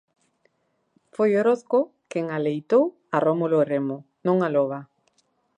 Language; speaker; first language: Galician; native; Galician